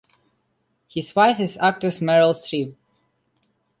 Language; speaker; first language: English; non-native, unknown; Russian